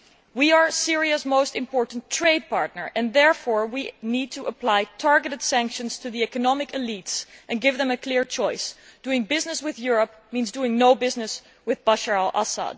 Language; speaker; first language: English; non-native, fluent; Dutch